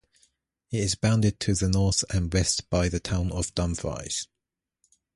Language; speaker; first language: English; native; English